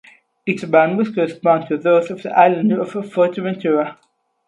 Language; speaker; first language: English; non-native, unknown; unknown